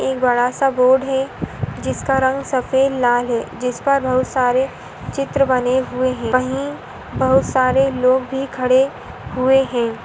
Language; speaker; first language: Hindi; non-native, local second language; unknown